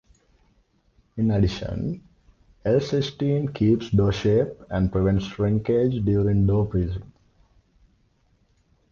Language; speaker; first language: English; non-native, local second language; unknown